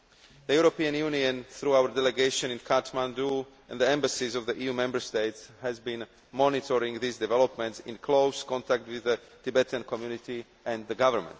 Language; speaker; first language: English; non-native, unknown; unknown